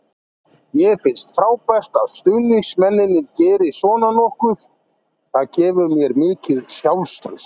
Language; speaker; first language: Icelandic; native; Icelandic